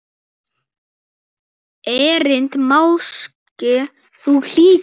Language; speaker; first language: Icelandic; native; Icelandic